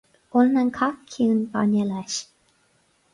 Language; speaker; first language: Irish; non-native, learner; English